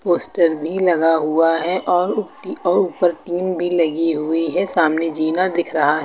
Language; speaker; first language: Hindi; native; Hindi